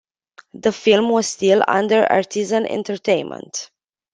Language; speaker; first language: English; non-native, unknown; Romanian